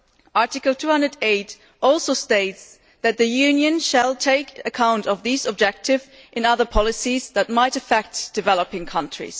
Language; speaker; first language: English; non-native, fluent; German